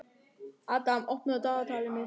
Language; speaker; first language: Icelandic; non-native, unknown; German